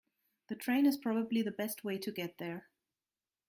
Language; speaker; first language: English; non-native, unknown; German